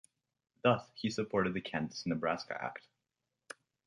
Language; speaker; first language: English; native; English